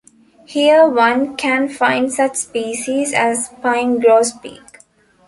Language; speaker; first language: English; non-native, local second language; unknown